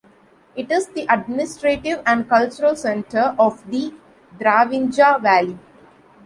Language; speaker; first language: English; non-native, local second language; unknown